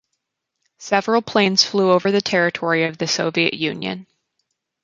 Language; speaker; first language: English; native; English